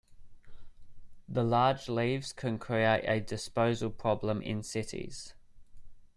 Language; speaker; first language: English; native; English